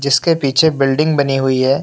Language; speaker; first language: Hindi; native; Hindi